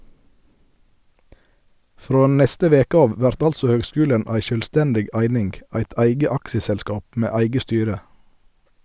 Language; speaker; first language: Norwegian; native; Norwegian